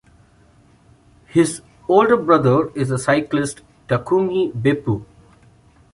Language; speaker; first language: English; non-native, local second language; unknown